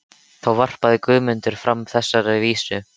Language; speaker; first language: Icelandic; native; Icelandic